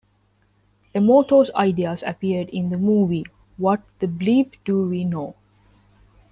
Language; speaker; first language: English; non-native, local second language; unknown